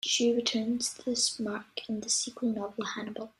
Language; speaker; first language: English; native; English